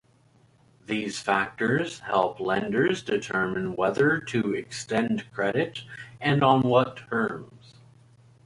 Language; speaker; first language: English; native; English